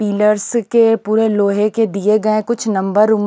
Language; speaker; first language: Hindi; non-native, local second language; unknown